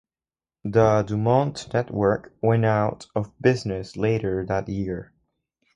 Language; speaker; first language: English; non-native, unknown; Spanish